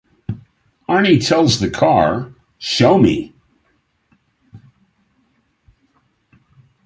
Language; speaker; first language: English; native; English